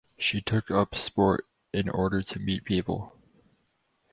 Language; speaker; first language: English; native; English